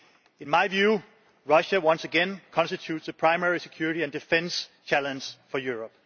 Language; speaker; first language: English; non-native, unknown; Danish